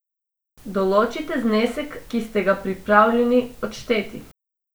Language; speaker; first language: Slovenian; non-native, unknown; Macedonian